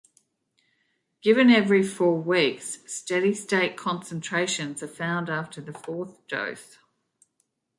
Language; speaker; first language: English; native; English